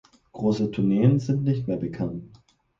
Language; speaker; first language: German; native; German